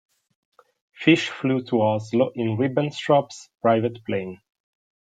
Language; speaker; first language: English; non-native, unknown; Italian